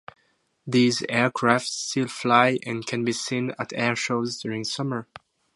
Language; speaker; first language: English; non-native, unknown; French